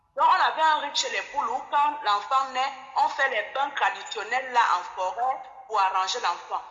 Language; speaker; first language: French; non-native, local second language; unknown